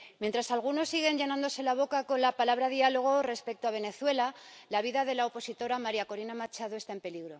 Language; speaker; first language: Spanish; native; Spanish